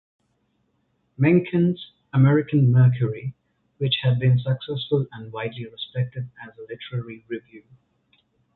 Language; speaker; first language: English; non-native, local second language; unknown